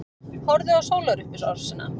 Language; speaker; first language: Icelandic; native; Icelandic